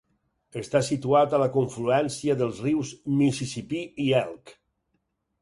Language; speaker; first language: Catalan; native; Catalan